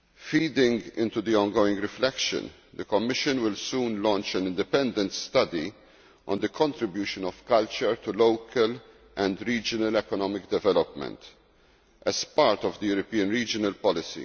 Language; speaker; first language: English; non-native, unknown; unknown